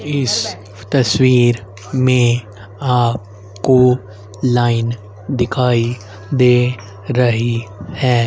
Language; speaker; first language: Hindi; native; Hindi